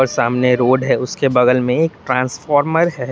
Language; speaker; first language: Hindi; non-native, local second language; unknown